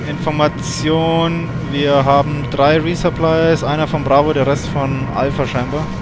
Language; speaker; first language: German; native; German